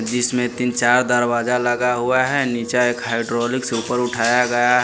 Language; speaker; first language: Hindi; non-native, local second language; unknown